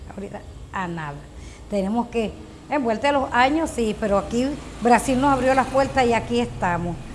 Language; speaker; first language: Spanish; native; Spanish